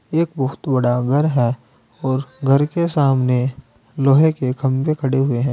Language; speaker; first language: Hindi; native; Hindi